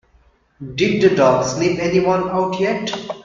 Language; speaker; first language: English; non-native, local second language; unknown